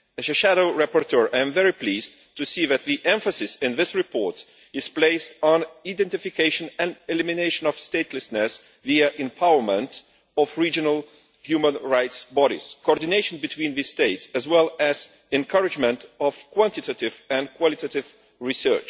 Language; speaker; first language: English; non-native, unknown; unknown